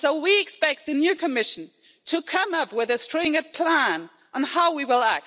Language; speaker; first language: English; non-native, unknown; German